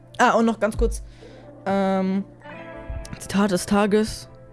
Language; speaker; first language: German; native; German